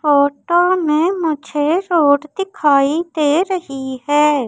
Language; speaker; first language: Hindi; native; Hindi